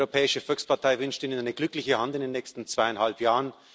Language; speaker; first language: German; native; German